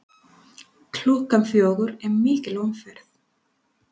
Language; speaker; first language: Icelandic; non-native, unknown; Spanish